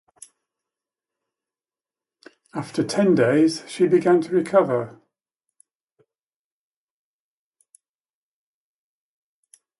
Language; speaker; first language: English; native; English